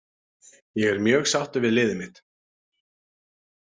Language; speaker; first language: Icelandic; native; Icelandic